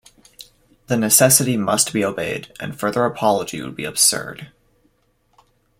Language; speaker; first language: English; native; English